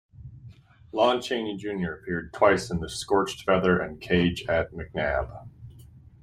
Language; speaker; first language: English; native; English